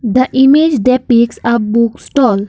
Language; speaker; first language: English; non-native, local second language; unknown